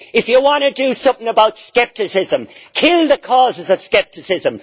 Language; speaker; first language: English; native; English